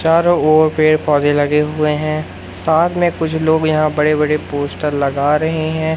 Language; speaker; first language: Hindi; native; Hindi